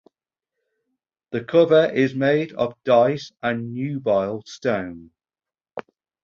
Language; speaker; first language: English; native; English